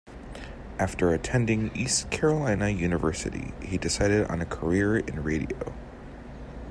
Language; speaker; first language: English; native; English